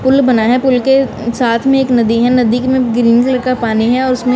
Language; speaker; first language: Hindi; non-native, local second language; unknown